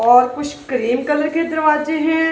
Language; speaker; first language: Hindi; non-native, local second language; Punjabi